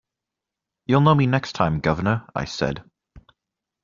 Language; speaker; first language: English; native; English